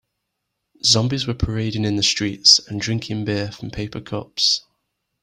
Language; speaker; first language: English; native; English